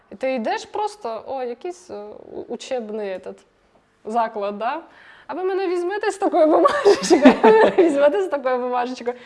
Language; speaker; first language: Ukrainian; non-native, related language; Russian